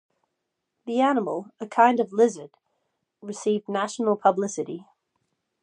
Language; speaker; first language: English; native; English